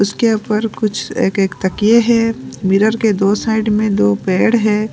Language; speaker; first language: Hindi; non-native, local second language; Punjabi